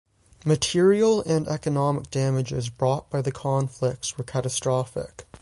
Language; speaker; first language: English; native; English